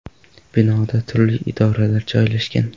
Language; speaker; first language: Uzbek; non-native, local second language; Kara-Kalpak